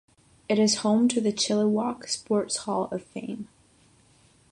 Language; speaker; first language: English; non-native, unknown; Catalan